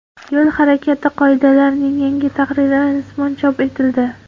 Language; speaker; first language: Uzbek; non-native, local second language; Kara-Kalpak